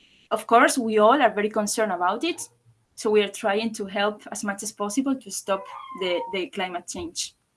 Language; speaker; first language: English; non-native, fluent; Spanish